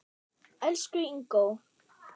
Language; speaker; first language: Icelandic; non-native, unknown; German